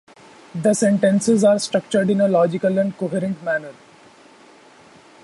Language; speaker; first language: English; non-native, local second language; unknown